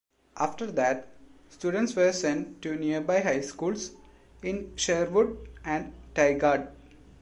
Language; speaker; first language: English; non-native, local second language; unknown